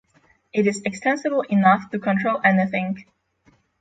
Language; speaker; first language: English; non-native, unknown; Polish